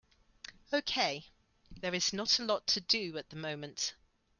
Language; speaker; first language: English; native; English